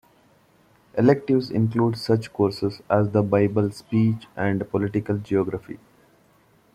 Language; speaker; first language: English; non-native, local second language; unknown